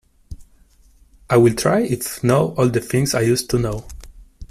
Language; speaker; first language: English; non-native, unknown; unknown